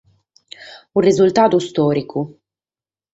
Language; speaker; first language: Sardinian; native; Sardinian